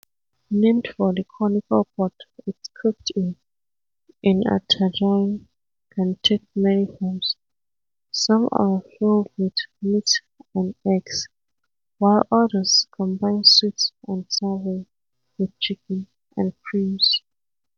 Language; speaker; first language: English; non-native, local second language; Hausa